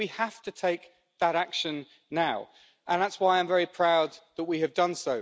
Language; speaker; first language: English; native; English